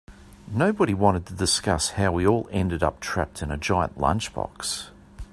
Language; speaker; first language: English; native; English